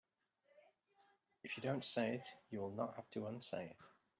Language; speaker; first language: English; native; English